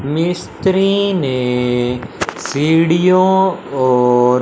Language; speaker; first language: Hindi; non-native, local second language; Punjabi